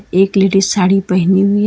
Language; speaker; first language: Hindi; non-native, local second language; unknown